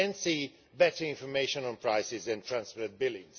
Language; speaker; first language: English; non-native, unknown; Swedish